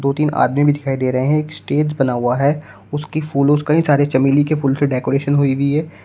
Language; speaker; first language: Hindi; native; Hindi